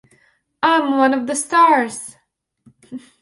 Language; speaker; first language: English; non-native, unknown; Latvian